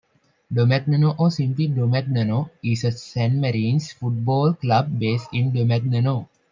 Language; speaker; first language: English; non-native, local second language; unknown